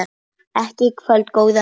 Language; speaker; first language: Icelandic; non-native, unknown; Polish